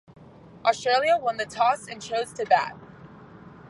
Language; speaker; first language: English; native; English